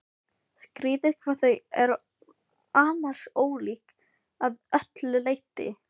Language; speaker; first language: Icelandic; non-native, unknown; Filipino